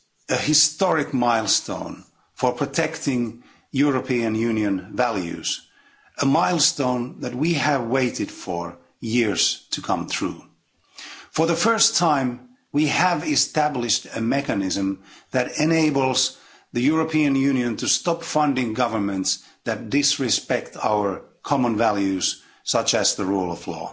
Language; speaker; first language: English; non-native, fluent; Finnish